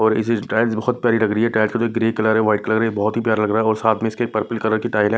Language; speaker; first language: Hindi; non-native, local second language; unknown